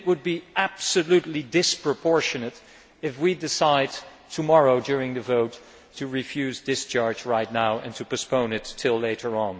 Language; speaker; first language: English; non-native, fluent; Dutch